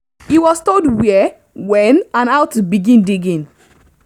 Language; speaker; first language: English; non-native, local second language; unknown